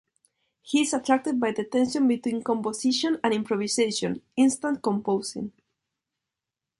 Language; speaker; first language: English; non-native, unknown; Spanish